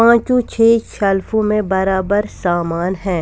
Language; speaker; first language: Hindi; non-native, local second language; Punjabi